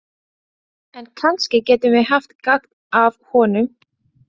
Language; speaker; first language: Icelandic; non-native, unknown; Latvian